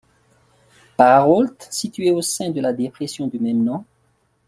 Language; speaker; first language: French; non-native, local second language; Malagasy